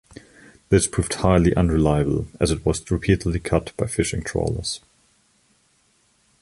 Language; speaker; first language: English; non-native, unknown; German